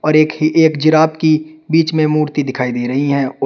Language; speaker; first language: Hindi; native; Hindi